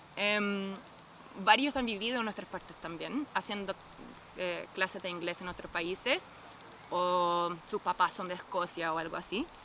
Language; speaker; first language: Spanish; non-native, fluent; English